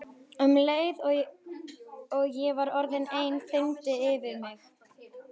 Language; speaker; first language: Icelandic; native; Icelandic